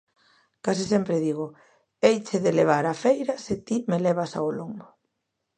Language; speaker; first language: Galician; native; Galician